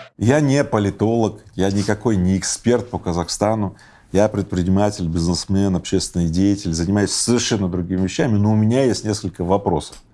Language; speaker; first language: Russian; native; Russian